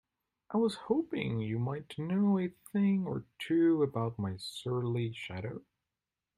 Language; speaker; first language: English; native; English